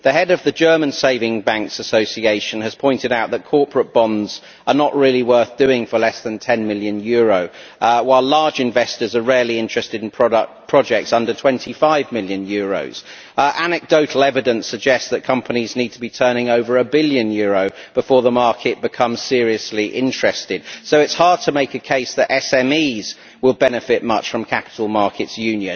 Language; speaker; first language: English; native; English